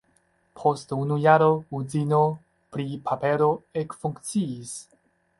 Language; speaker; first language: Esperanto; non-native, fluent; Chinese